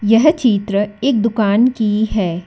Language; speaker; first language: Hindi; non-native, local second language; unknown